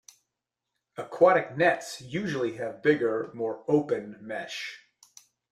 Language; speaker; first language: English; native; English